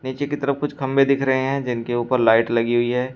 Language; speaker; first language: Hindi; native; Hindi